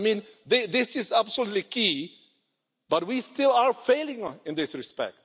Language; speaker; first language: English; non-native, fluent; Czech